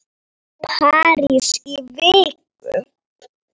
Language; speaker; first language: Icelandic; non-native, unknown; Polish